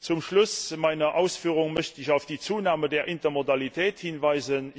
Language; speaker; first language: German; non-native, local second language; Luxembourgish